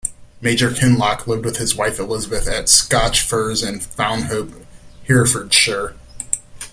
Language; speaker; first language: English; native; English